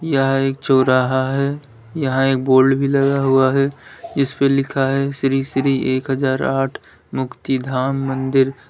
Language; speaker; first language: Hindi; native; Hindi